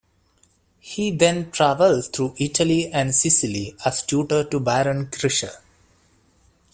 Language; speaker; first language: English; non-native, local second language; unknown